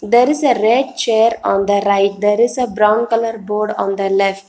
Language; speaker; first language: English; non-native, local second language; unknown